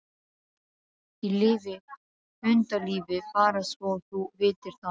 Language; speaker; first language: Icelandic; non-native, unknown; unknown